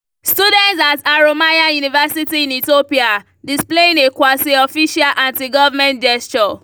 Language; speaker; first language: English; non-native, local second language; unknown